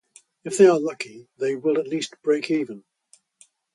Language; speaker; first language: English; native; English